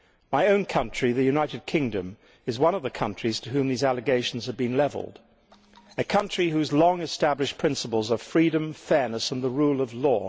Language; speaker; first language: English; native; English